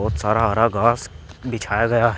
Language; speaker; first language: Hindi; native; Hindi